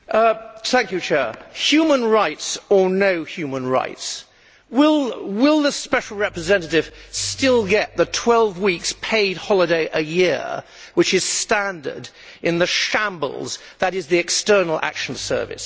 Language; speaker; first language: English; native; English